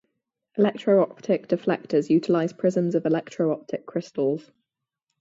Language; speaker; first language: English; native; English